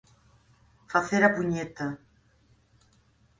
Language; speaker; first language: Galician; native; Galician